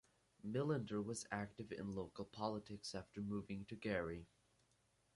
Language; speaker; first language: English; native; English